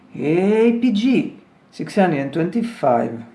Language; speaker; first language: English; non-native, learner; Italian